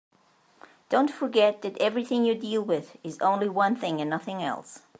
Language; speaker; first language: English; native; English